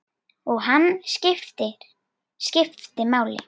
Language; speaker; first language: Icelandic; native; Icelandic